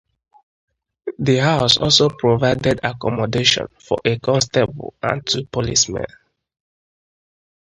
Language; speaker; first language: English; non-native, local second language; Igbo